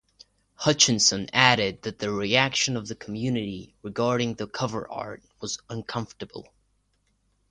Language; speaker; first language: English; non-native, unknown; Russian